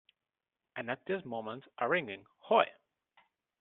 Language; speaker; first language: English; non-native, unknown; Italian